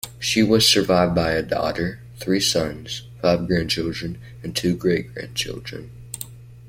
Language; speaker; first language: English; native; English